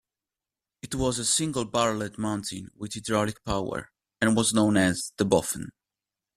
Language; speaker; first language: English; non-native, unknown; Italian